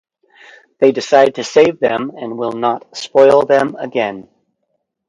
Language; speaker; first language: English; native; English